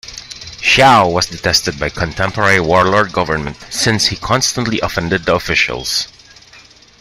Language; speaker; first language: English; non-native, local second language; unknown